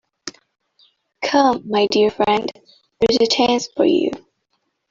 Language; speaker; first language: English; non-native, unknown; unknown